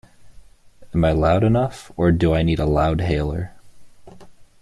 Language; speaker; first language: English; native; English